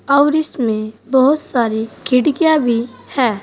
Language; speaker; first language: Hindi; native; Hindi